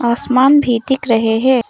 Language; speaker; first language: Hindi; non-native, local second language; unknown